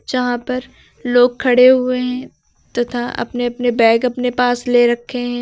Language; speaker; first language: Hindi; native; Hindi